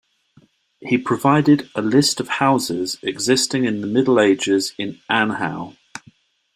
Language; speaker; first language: English; native; English